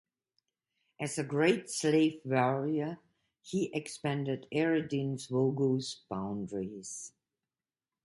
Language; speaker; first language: English; non-native, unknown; German